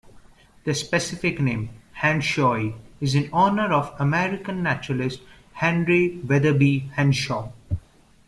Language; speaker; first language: English; non-native, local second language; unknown